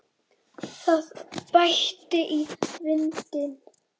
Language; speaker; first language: Icelandic; native; Icelandic